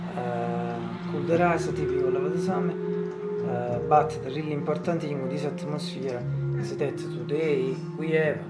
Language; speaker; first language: English; non-native, learner; Italian